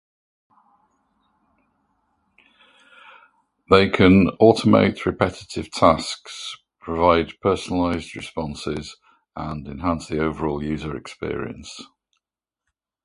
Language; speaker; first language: English; native; English